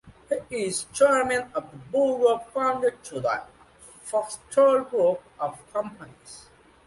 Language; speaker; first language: English; non-native, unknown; Bangla